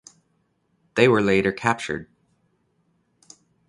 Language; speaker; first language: English; native; English